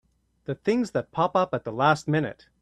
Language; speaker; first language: English; native; English